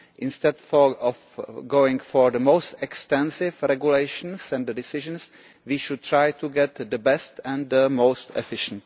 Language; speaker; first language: English; non-native, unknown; Czech